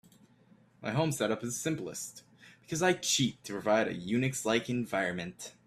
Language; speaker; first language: English; native; English